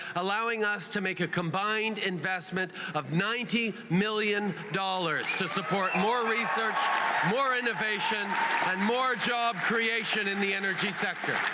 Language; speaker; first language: English; native; English